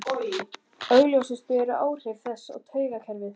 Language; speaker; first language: Icelandic; native; Icelandic